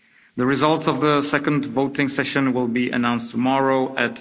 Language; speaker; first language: English; non-native, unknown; Czech